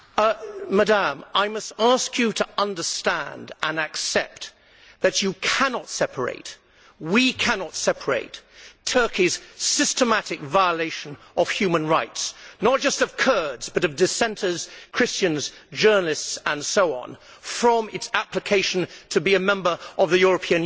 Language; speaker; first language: English; native; English